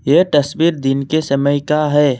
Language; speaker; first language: Hindi; non-native, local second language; Assamese